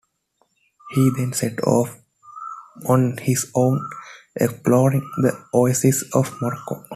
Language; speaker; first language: English; non-native, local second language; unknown